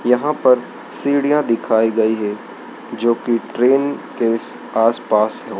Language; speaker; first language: Hindi; native; Hindi